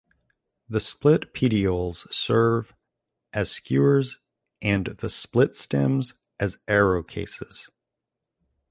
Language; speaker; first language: English; native; English